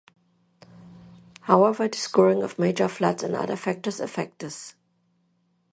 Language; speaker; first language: English; non-native, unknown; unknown